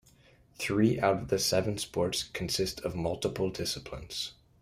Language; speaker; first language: English; native; English